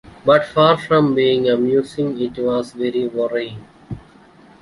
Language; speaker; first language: English; non-native, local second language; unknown